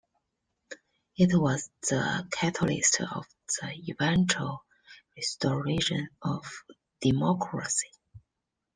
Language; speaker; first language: English; non-native, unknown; Chinese